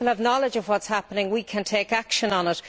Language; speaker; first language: English; native; English